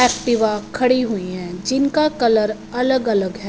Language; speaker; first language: Hindi; non-native, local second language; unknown